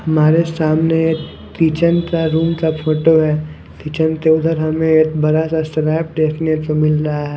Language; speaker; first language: Hindi; non-native, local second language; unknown